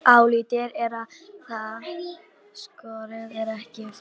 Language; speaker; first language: Icelandic; non-native, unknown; Polish